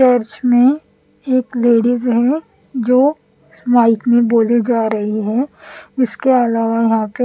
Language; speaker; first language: Hindi; non-native, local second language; Punjabi